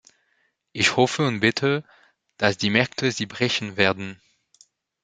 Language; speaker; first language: German; non-native, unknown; French